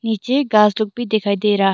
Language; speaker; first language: Hindi; early bilingual, other home language; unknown